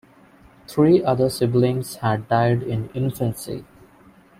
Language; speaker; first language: English; non-native, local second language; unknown